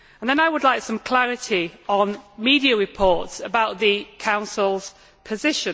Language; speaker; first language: English; native; English